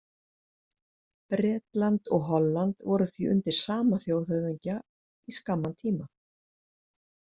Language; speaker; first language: Icelandic; native; Icelandic